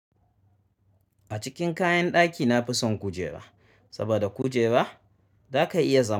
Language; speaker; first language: Hausa; native; Hausa